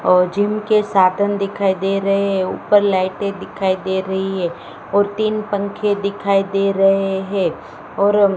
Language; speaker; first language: Hindi; non-native, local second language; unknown